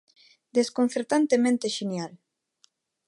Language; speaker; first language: Galician; non-native, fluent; Spanish